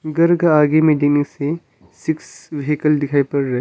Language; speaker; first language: Hindi; non-native, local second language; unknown